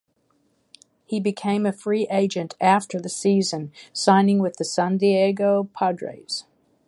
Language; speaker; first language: English; native; English